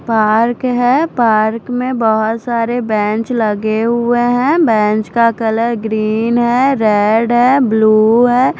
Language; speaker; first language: Hindi; non-native, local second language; Punjabi